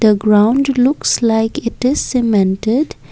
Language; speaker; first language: English; non-native, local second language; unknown